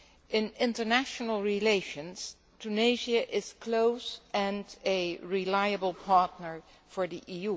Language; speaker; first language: English; non-native, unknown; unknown